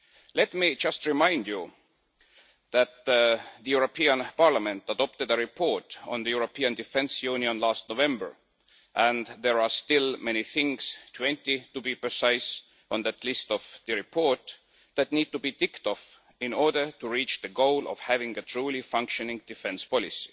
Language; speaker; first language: English; non-native, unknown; Estonian